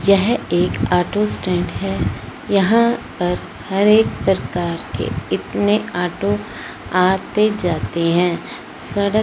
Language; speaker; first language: Hindi; non-native, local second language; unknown